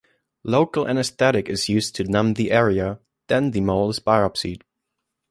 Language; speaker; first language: English; non-native, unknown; German